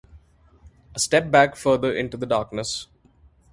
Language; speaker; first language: English; non-native, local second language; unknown